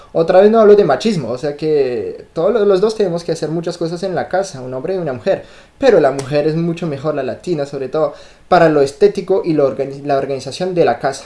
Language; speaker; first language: Spanish; non-native, fluent; French